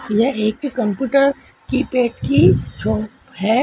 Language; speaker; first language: Hindi; native; Hindi